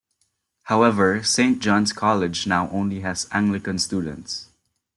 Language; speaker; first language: English; non-native, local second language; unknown